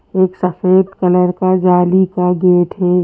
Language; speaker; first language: Hindi; native; Hindi